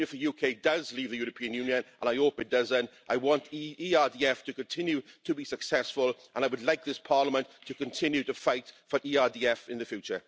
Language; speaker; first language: English; native; English